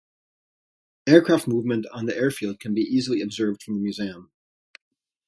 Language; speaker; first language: English; native; English